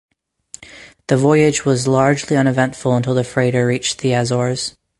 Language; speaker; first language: English; native; English